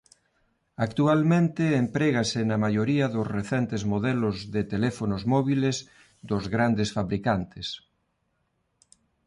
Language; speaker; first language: Galician; non-native, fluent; Spanish